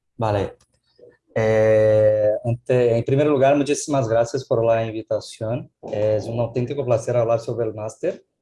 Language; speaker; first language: Spanish; non-native, fluent; Portuguese